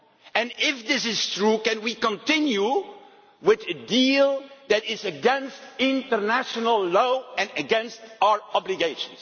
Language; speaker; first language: English; non-native, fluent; Dutch